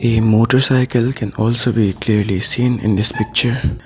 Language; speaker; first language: English; non-native, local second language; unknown